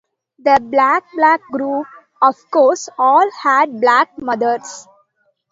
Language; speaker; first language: English; non-native, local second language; Tamil